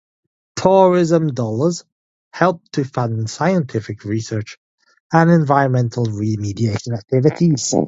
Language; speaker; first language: English; native; English